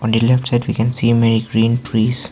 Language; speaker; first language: English; non-native, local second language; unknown